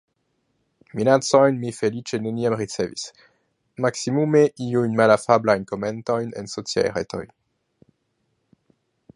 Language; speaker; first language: Esperanto; non-native, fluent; French